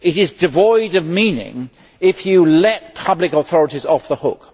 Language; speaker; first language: English; native; English